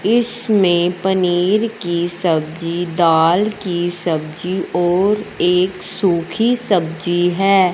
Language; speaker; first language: Hindi; non-native, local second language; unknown